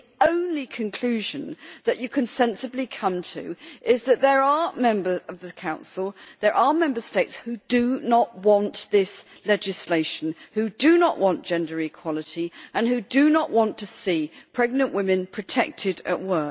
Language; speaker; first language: English; native; English